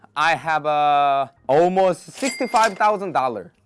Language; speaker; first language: English; non-native, learner; Korean